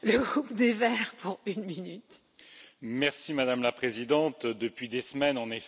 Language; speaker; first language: French; native; French